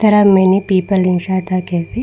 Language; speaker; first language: English; non-native, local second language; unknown